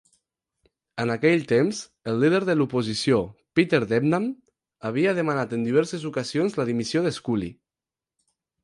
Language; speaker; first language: Catalan; non-native, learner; Spanish